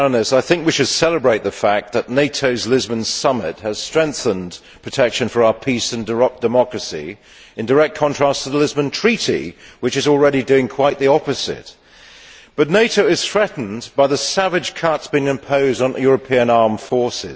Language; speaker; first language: English; native; English